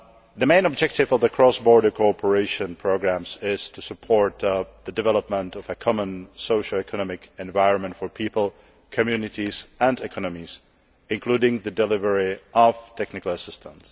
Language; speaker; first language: English; non-native, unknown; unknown